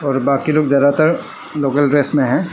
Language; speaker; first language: Hindi; non-native, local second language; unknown